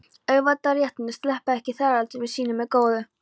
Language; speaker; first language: Icelandic; non-native, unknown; Polish